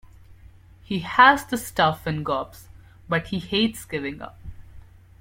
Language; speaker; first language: English; non-native, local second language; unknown